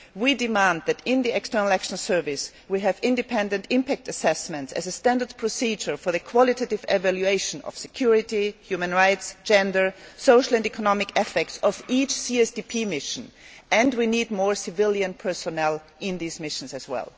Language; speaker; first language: English; non-native, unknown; German